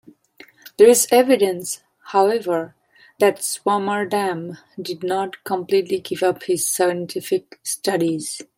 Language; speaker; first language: English; non-native, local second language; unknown